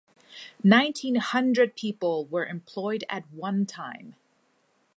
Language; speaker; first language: English; non-native, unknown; Thai